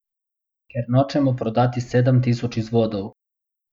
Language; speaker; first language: Slovenian; non-native, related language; Bosnian